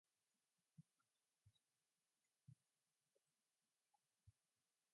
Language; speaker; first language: English; non-native, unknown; Mongolian